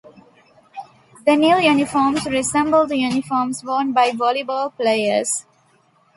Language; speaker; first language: English; non-native, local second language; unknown